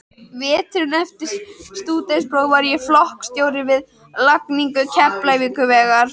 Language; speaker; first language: Icelandic; native; Icelandic